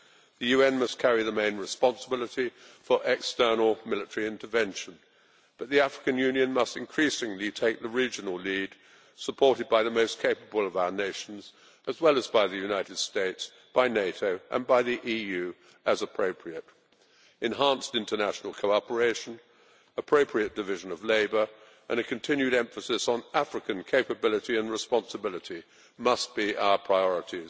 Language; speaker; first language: English; native; English